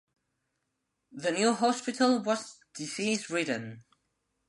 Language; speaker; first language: English; non-native, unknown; Spanish